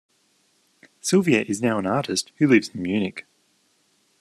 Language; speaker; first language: English; native; English